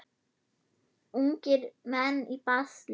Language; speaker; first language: Icelandic; non-native, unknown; German